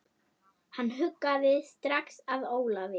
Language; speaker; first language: Icelandic; non-native, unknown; German